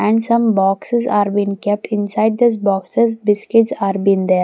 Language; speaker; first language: English; non-native, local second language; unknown